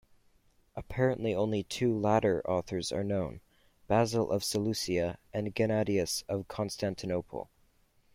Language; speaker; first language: English; native; English